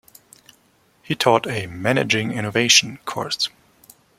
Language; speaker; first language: English; non-native, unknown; German